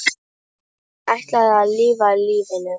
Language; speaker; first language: Icelandic; non-native, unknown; Polish